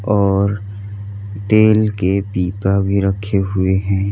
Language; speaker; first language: Hindi; native; Hindi